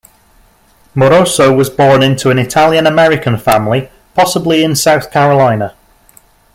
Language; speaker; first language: English; native; English